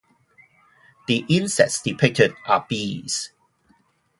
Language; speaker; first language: English; non-native, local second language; Cantonese